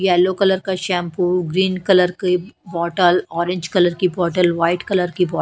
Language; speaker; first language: Hindi; native; Hindi